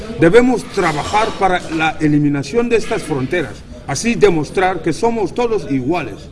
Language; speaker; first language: Spanish; non-native, fluent; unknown